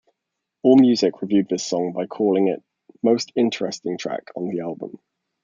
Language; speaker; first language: English; native; English